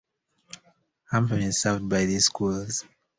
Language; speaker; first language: English; native; English